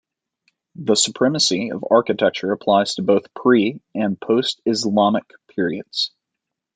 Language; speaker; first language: English; native; English